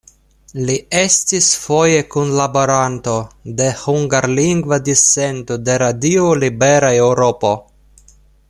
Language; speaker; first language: Esperanto; non-native, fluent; Russian